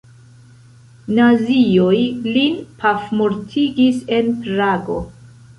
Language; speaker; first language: Esperanto; non-native, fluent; Central Kurdish